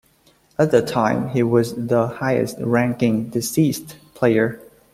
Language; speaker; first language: English; native; English